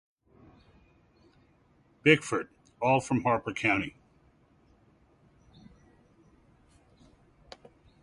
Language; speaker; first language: English; native; English